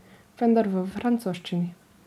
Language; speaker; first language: Slovenian; native; Slovenian